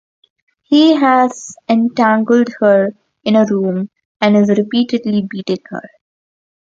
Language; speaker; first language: English; non-native, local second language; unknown